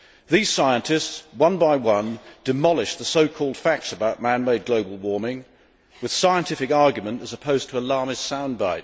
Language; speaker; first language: English; native; English